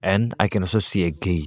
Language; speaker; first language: English; non-native, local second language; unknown